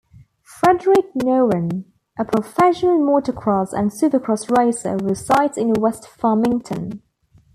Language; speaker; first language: English; native; English